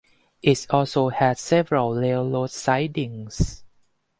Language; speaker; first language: English; non-native, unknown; Thai